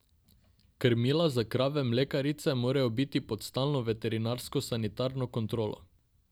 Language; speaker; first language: Slovenian; non-native, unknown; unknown